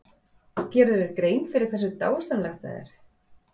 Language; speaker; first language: Icelandic; native; Icelandic